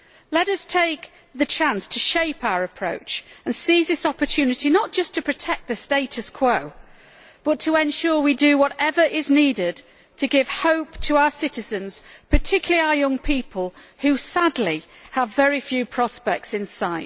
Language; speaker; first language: English; native; English